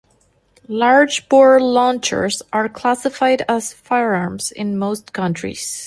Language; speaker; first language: English; non-native, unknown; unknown